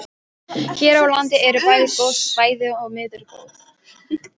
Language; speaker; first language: Icelandic; non-native, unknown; Polish